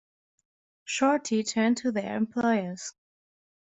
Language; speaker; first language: English; non-native, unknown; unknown